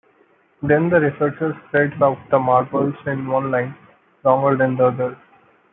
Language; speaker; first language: English; non-native, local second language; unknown